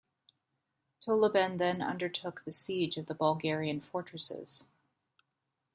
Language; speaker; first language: English; native; English